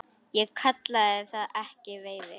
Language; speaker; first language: Icelandic; native; Icelandic